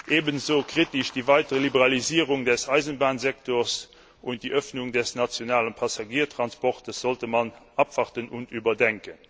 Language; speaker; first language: German; non-native, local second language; Luxembourgish